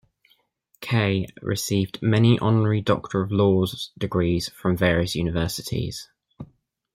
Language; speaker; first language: English; native; English